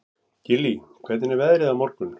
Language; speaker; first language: Icelandic; native; Icelandic